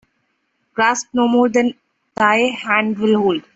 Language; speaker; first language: English; non-native, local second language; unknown